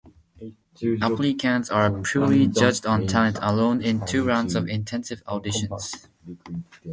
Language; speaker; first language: English; non-native, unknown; Japanese